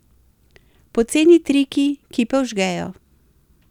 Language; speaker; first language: Slovenian; native; Slovenian